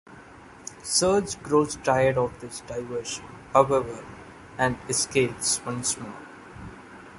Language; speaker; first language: English; non-native, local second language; Malayalam